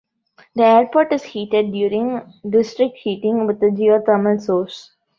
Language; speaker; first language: English; non-native, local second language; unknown